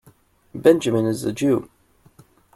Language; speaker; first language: English; native; English